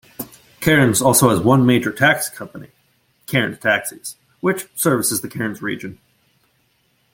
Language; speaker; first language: English; native; English